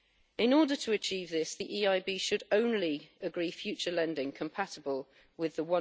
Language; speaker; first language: English; native; English